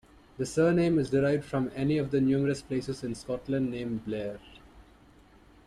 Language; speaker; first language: English; non-native, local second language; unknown